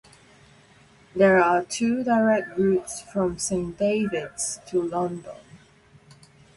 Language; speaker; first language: English; non-native, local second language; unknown